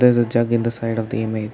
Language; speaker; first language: English; non-native, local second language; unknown